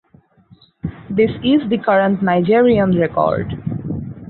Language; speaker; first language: English; non-native, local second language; Bangla